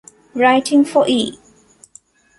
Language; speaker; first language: English; non-native, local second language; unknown